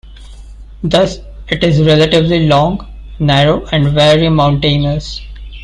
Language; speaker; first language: English; non-native, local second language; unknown